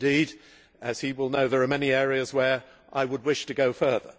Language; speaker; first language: English; native; English